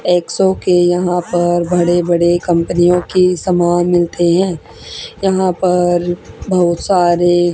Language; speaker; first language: Hindi; native; Hindi